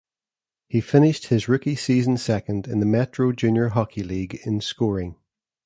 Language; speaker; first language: English; native; English